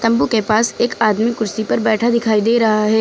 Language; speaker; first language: Hindi; native; Hindi